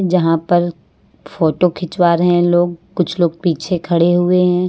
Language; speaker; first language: Hindi; native; Hindi